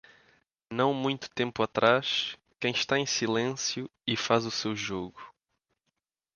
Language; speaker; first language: Portuguese; native; Portuguese